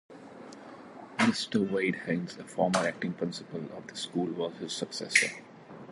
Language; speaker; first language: English; non-native, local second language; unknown